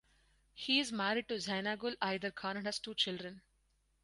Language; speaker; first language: English; non-native, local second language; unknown